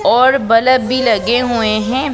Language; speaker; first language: Hindi; non-native, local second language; Punjabi